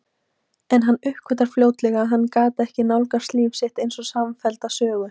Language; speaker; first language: Icelandic; native; Icelandic